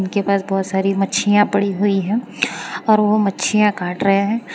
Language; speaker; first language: Hindi; non-native, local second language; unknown